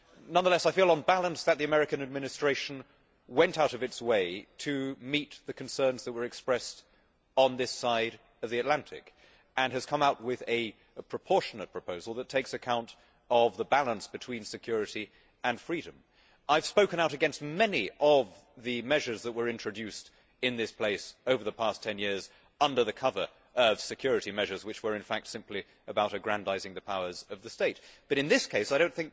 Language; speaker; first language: English; native; English